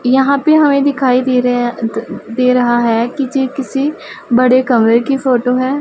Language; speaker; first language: Hindi; non-native, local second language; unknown